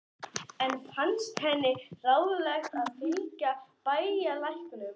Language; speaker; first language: Icelandic; native; Icelandic